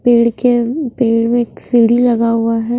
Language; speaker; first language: Hindi; non-native, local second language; Punjabi